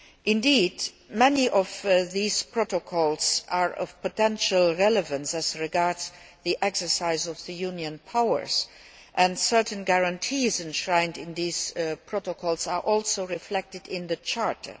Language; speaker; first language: English; non-native, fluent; Luxembourgish